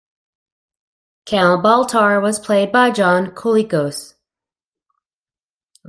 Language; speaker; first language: English; native; English